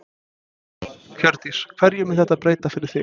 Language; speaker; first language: Icelandic; non-native, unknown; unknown